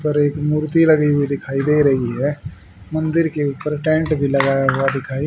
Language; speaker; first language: Hindi; native; Hindi